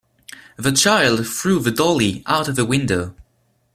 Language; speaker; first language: English; non-native, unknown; French